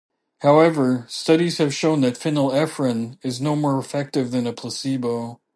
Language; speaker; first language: English; native; English